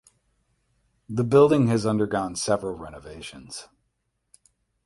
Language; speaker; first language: English; native; English